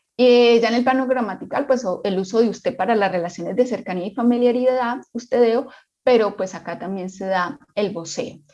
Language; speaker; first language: Spanish; native; Spanish